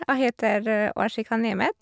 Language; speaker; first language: Norwegian; non-native, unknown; Hungarian